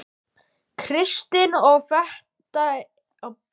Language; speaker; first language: Icelandic; native; Icelandic